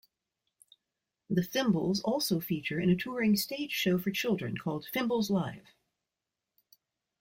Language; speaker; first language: English; native; English